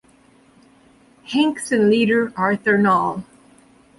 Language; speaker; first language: English; native; English